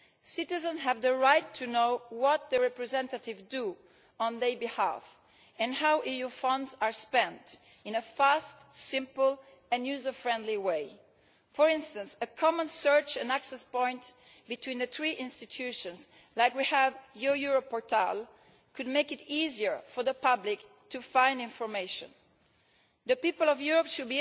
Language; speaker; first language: English; non-native, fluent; Italian